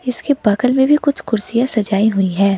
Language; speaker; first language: Hindi; non-native, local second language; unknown